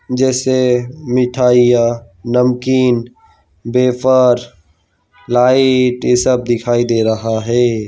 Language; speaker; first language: Hindi; non-native, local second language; Gujarati